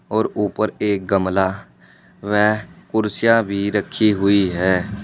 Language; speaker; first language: Hindi; native; Hindi